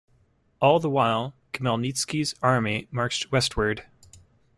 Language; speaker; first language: English; native; English